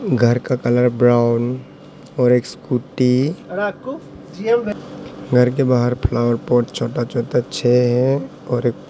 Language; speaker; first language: Hindi; non-native, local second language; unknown